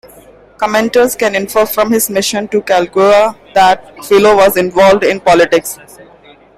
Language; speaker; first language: English; non-native, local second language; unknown